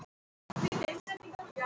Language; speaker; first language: Icelandic; non-native, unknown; Russian